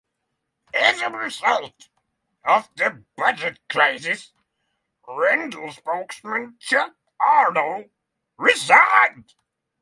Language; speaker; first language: English; non-native, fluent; Norwegian